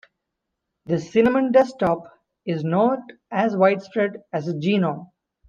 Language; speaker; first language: English; non-native, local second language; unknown